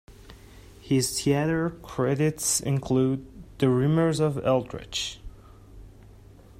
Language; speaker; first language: English; non-native, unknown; Persian